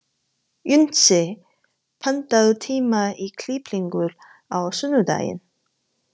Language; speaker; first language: Icelandic; non-native, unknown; Chinese